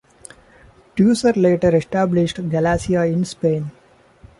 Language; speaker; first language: English; non-native, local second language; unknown